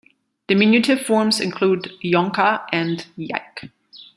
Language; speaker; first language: English; non-native, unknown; German